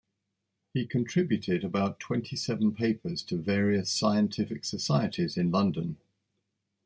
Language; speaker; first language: English; native; English